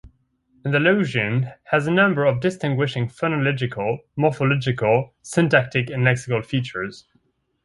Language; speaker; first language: English; non-native, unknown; French